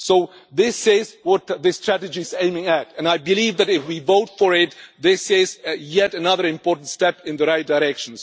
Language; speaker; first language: English; non-native, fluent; Czech